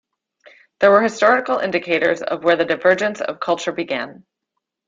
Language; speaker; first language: English; native; English